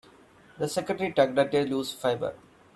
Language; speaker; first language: English; non-native, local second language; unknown